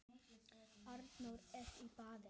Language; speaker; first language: Icelandic; native; Icelandic